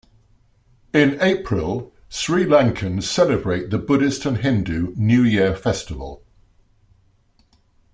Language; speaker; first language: English; native; English